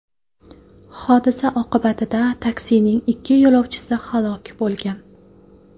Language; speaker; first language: Uzbek; non-native, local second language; Kara-Kalpak